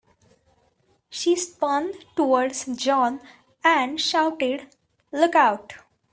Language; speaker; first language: English; non-native, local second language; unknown